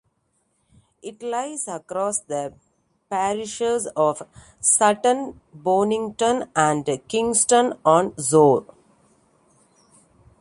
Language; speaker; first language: English; non-native, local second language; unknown